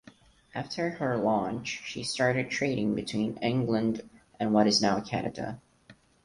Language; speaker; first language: English; non-native, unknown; Portuguese